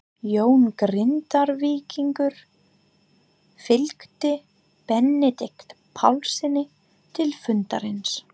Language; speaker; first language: Icelandic; non-native, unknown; English